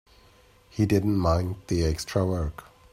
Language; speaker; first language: English; native; English